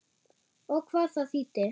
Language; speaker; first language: Icelandic; non-native, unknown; German